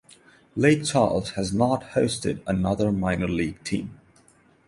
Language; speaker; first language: English; non-native, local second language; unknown